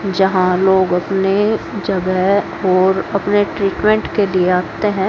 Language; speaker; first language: Hindi; native; Hindi